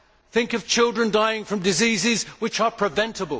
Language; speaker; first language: English; native; English